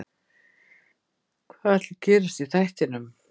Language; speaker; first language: Icelandic; native; Icelandic